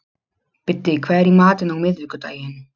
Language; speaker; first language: Icelandic; non-native, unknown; Polish